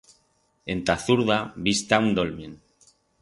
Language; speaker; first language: Aragonese; non-native, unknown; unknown